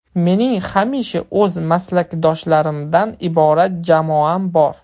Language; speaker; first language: Uzbek; non-native, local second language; Russian